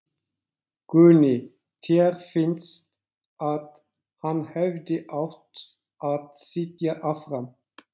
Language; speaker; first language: Icelandic; non-native, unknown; Turkish